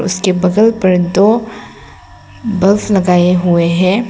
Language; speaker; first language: Hindi; non-native, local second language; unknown